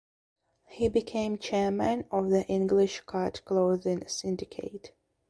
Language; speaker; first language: English; non-native, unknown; Belarusian